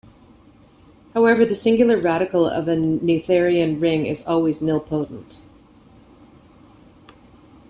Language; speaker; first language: English; native; English